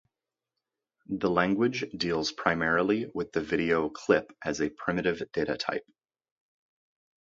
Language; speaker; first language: English; native; English